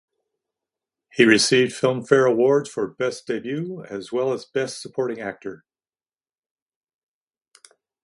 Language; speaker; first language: English; native; English